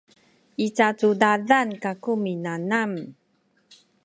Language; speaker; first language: Sakizaya; non-native, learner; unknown